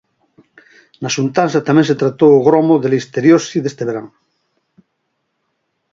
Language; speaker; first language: Galician; native; Galician